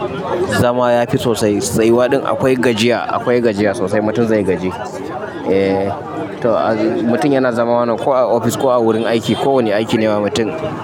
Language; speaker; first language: Hausa; native; Hausa